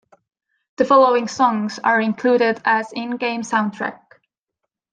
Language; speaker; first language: English; non-native, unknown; Estonian